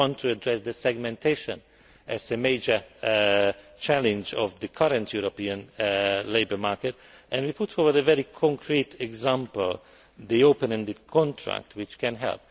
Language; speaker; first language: English; non-native, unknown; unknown